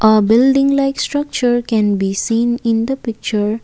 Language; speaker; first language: English; non-native, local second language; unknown